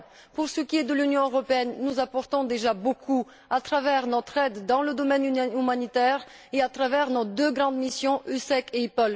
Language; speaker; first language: French; non-native, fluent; Bulgarian